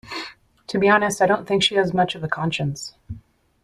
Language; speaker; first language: English; native; English